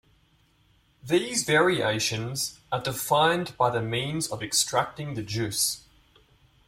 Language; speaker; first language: English; native; English